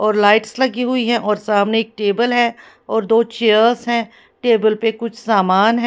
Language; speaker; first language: Hindi; non-native, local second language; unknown